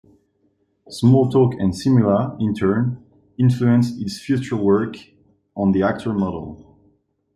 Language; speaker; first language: English; non-native, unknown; French